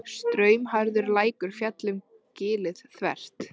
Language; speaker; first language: Icelandic; native; Icelandic